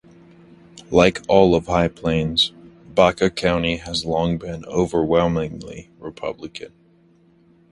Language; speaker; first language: English; native; English